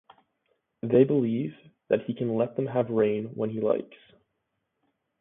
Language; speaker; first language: English; native; English